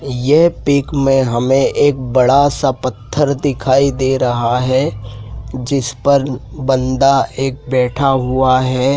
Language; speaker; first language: Hindi; native; Hindi